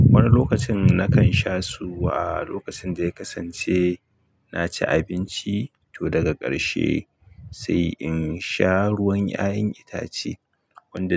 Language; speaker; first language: Hausa; native; Hausa